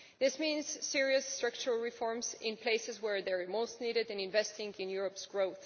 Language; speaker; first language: English; non-native, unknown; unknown